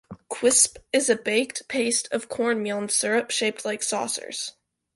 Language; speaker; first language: English; native; English